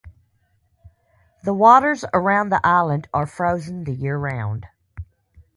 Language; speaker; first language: English; native; English